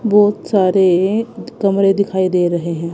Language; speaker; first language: Hindi; non-native, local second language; Punjabi